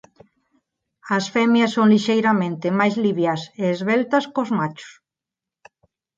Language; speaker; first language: Galician; non-native, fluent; Spanish